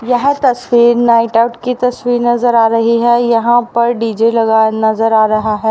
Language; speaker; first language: Hindi; native; Hindi